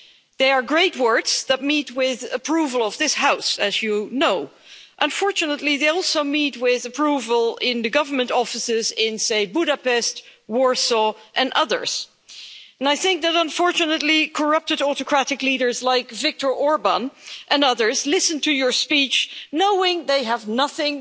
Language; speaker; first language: English; non-native, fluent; Dutch